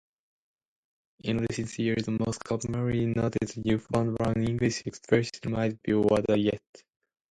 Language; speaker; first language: English; non-native, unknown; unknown